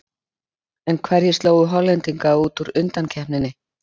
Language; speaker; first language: Icelandic; native; Icelandic